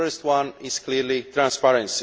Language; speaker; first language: English; non-native, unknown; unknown